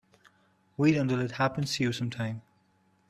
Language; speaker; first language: English; non-native, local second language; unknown